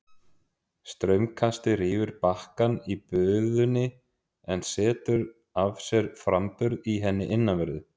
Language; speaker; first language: Icelandic; native; Icelandic